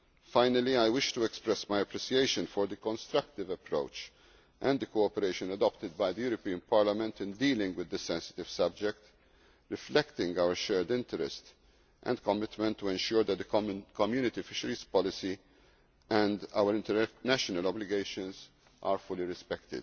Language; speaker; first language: English; non-native, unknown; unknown